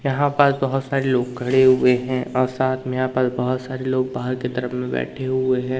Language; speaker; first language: Hindi; native; Hindi